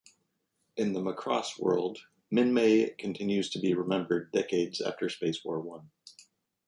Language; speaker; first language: English; native; English